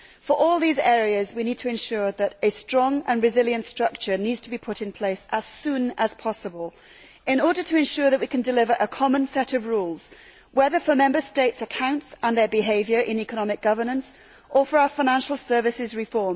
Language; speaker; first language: English; native; English